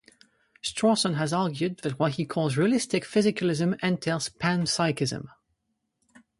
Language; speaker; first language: English; non-native, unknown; French